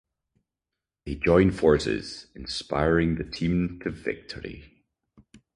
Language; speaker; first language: English; native; English